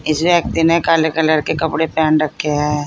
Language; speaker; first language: Hindi; native; Hindi